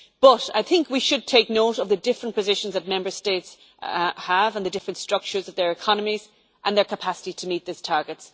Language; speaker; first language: English; native; English